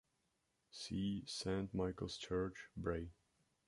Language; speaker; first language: English; non-native, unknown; Czech